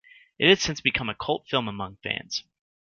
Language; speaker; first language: English; native; English